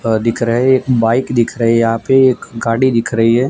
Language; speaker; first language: Hindi; non-native, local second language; Gujarati